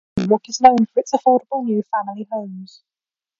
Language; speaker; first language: English; native; English